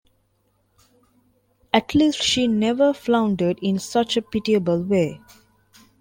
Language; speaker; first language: English; non-native, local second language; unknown